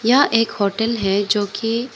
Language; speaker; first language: Hindi; non-native, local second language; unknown